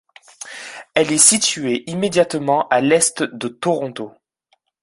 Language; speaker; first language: French; native; French